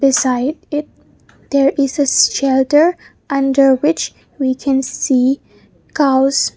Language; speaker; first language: English; non-native, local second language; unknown